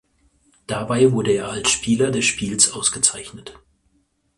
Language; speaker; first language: German; native; German